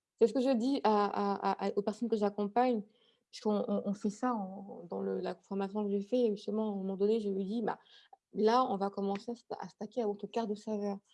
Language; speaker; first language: French; native; French